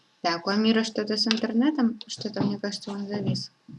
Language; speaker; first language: Russian; native; Russian